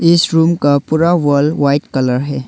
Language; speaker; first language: Hindi; non-native, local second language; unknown